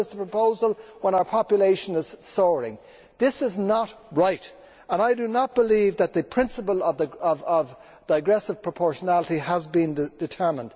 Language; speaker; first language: English; native; English